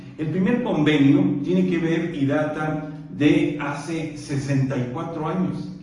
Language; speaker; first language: Spanish; non-native, local second language; Purepecha